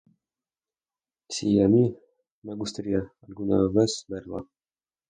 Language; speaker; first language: Spanish; non-native, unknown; Russian